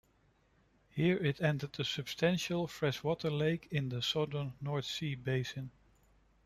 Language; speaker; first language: English; non-native, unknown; Dutch